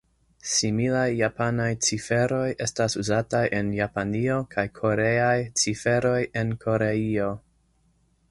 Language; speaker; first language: Esperanto; non-native, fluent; English